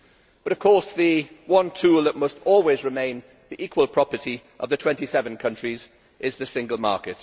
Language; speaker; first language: English; native; English